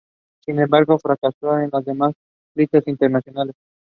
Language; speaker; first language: English; non-native, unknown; Spanish